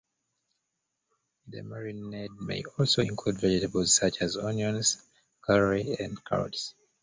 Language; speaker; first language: English; native; English